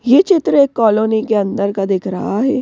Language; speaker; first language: Hindi; native; Hindi